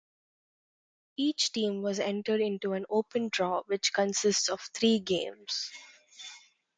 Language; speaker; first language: English; non-native, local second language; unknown